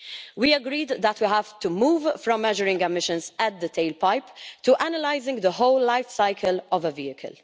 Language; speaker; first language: English; non-native, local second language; Maltese